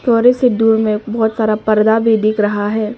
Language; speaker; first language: Hindi; non-native, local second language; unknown